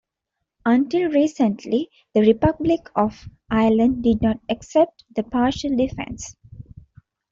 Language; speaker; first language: English; non-native, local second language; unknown